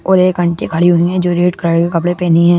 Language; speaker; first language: Hindi; native; Hindi